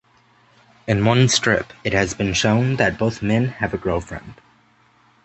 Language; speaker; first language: English; native; English